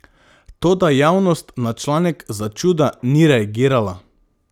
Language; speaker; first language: Slovenian; non-native, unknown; Macedonian